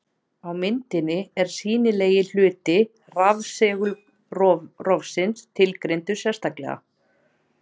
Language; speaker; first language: Icelandic; native; Icelandic